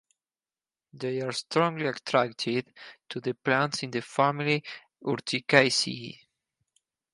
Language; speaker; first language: English; non-native, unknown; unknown